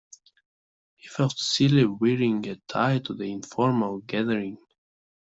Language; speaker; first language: English; non-native, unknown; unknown